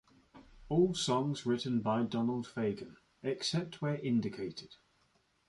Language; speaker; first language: English; native; English